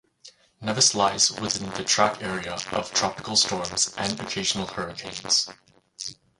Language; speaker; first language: English; native; English